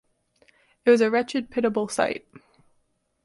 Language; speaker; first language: English; native; English